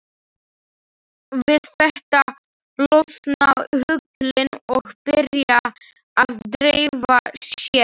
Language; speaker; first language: Icelandic; non-native, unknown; Slovak